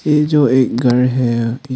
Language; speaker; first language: Hindi; non-native, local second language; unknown